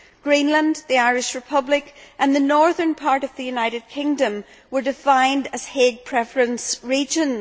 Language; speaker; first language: English; native; English